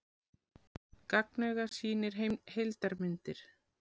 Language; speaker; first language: Icelandic; native; Icelandic